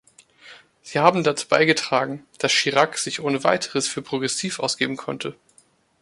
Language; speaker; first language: German; native; German